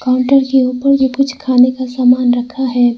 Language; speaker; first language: Hindi; non-native, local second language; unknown